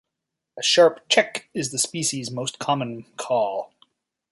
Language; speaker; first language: English; native; English